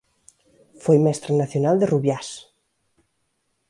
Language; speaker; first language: Galician; native; Galician